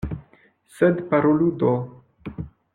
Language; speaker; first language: Esperanto; non-native, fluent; French